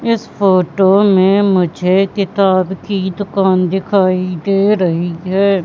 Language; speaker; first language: Hindi; native; Hindi